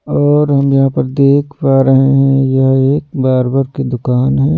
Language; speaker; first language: Hindi; native; Hindi